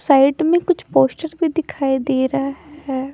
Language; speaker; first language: Hindi; non-native, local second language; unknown